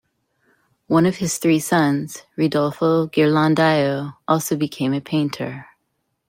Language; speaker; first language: English; native; English